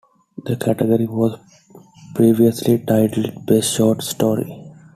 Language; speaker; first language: English; non-native, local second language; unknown